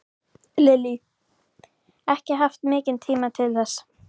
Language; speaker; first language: Icelandic; native; Icelandic